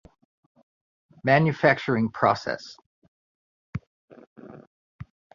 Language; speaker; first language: English; native; English